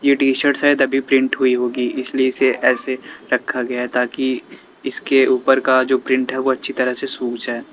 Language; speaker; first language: Hindi; native; Hindi